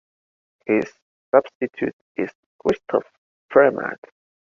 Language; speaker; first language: English; native; English